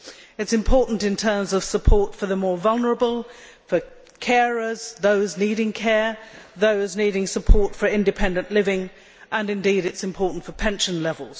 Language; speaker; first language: English; native; English